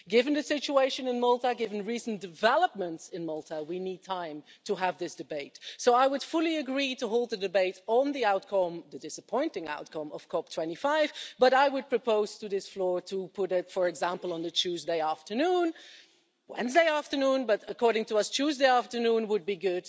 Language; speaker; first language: English; non-native, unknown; Dutch